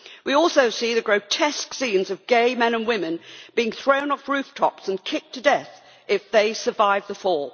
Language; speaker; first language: English; native; English